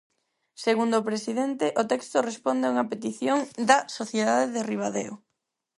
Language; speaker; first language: Galician; non-native, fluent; Spanish